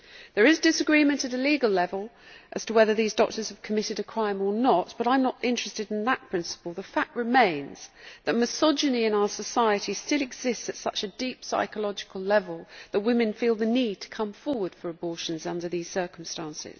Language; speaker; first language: English; native; English